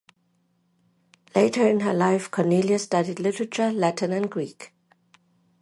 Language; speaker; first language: English; non-native, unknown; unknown